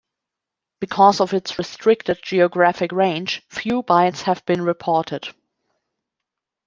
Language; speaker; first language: English; non-native, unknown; German